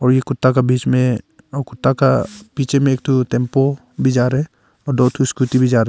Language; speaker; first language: Hindi; non-native, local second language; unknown